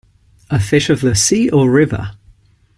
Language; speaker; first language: English; non-native, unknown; Ligurian